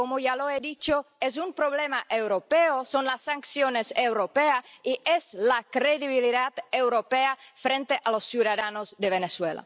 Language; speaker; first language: Spanish; non-native, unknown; Czech